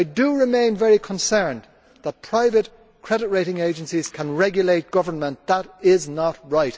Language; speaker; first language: English; native; English